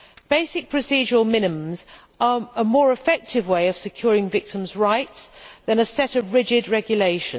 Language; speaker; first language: English; native; English